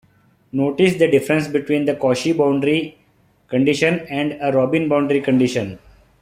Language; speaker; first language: English; non-native, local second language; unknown